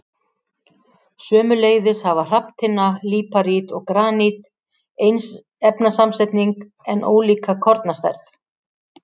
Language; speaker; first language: Icelandic; native; Icelandic